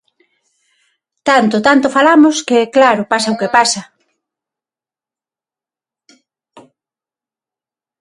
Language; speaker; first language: Galician; non-native, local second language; Spanish